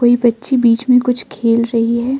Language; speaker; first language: Hindi; non-native, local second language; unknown